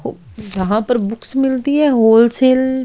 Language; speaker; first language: Hindi; native; Hindi